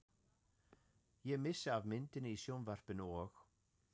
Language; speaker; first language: Icelandic; non-native, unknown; German